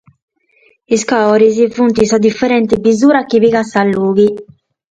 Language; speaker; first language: Sardinian; native; Sardinian